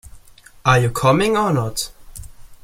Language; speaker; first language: English; non-native, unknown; German